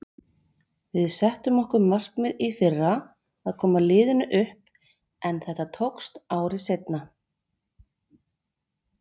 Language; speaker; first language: Icelandic; native; Icelandic